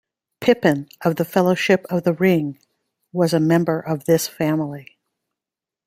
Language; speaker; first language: English; native; English